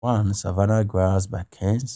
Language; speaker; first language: English; non-native, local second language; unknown